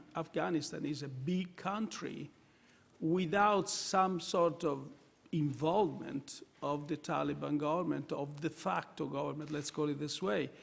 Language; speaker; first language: English; non-native, fluent; Italian